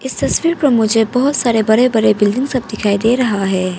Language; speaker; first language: Hindi; non-native, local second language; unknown